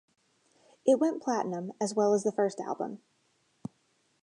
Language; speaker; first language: English; native; English